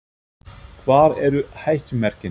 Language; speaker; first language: Icelandic; non-native, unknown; German